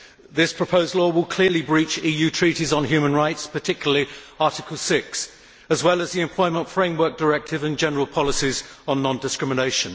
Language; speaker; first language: English; native; English